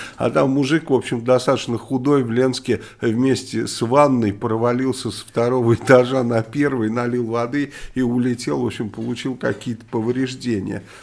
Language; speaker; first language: Russian; native; Russian